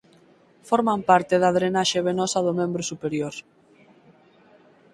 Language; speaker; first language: Galician; native; Galician